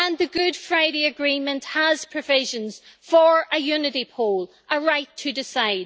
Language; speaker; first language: English; native; English